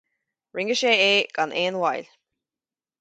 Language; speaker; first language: Irish; native; Irish